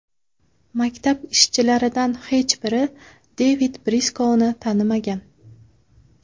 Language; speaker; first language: Uzbek; non-native, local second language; Kara-Kalpak